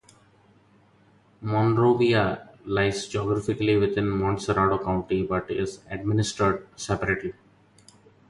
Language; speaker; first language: English; non-native, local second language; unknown